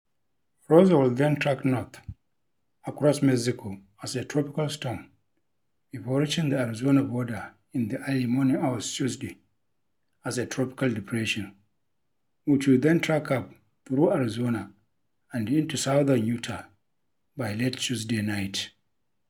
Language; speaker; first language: English; non-native, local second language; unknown